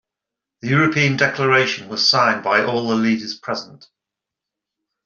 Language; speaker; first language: English; native; English